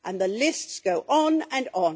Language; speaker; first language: English; native; English